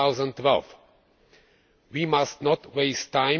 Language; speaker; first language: English; non-native, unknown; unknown